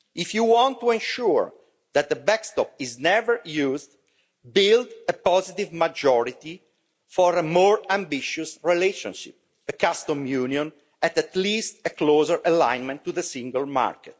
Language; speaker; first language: English; non-native, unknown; Italian